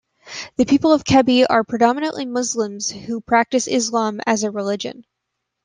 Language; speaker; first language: English; native; English